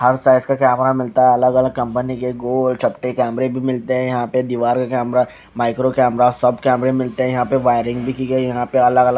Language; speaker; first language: Hindi; native; Hindi